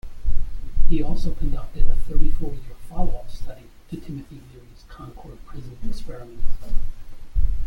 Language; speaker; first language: English; native; English